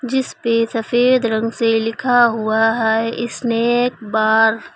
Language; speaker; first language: Hindi; native; Hindi